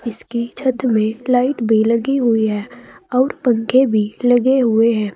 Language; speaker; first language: Hindi; native; Hindi